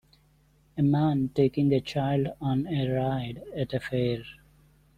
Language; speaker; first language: English; non-native, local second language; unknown